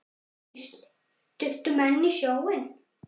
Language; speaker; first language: Icelandic; native; Icelandic